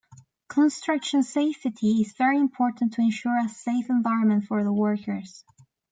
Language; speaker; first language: English; native; English